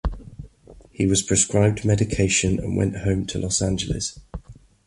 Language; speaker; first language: English; native; English